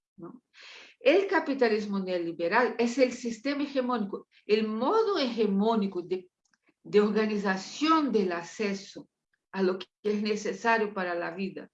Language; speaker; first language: Spanish; non-native, related language; Portuguese